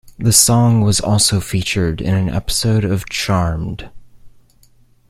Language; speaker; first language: English; native; English